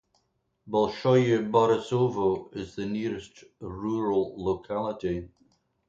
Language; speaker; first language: English; native; English